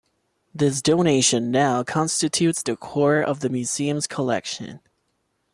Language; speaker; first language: English; non-native, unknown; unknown